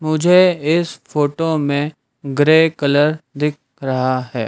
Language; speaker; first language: Hindi; native; Hindi